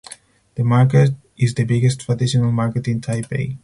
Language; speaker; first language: English; non-native, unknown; Spanish